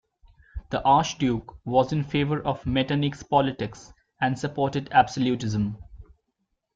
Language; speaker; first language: English; non-native, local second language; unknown